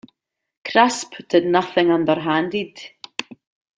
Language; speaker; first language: English; native; English